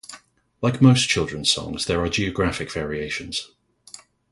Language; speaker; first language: English; native; English